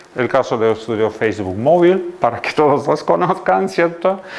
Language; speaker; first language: Spanish; non-native, fluent; Romanian